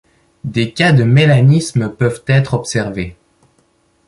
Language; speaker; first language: French; native; French